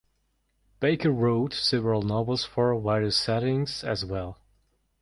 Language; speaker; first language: English; non-native, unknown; Mongolian